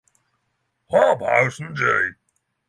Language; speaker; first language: English; non-native, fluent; Norwegian